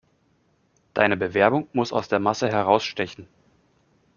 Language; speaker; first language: German; native; German